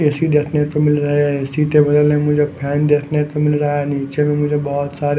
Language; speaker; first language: Hindi; non-native, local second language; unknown